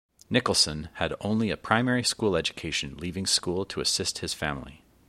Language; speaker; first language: English; native; English